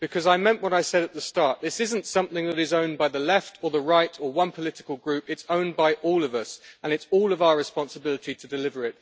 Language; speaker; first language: English; native; English